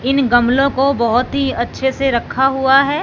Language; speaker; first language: Hindi; non-native, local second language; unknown